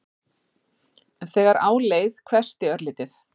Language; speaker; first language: Icelandic; native; Icelandic